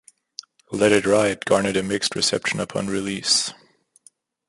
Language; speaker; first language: English; non-native, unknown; German